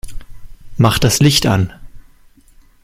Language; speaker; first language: German; native; German